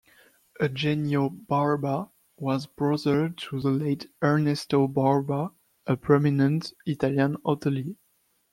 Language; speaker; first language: English; non-native, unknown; French